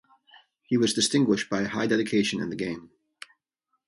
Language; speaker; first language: English; native; English